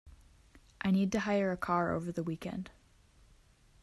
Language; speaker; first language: English; native; English